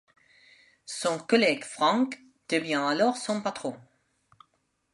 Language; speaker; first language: French; non-native, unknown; Spanish